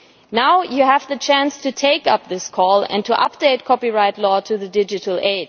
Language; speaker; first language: English; non-native, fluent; German